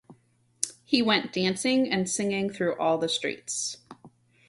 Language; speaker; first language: English; native; English